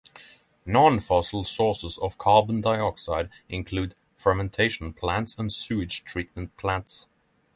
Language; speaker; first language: English; non-native, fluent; Norwegian